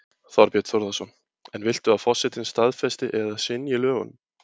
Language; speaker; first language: Icelandic; native; Icelandic